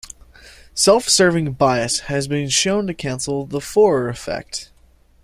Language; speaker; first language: English; native; English